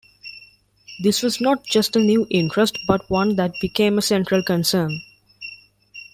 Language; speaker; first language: English; non-native, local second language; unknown